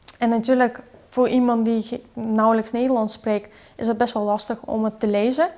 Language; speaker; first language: Dutch; early bilingual, other home language; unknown